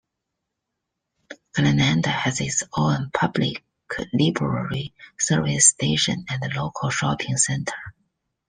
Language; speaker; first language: English; non-native, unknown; Chinese